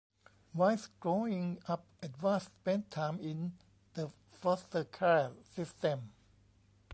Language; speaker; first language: English; non-native, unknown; Thai